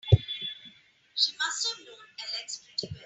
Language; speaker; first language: English; non-native, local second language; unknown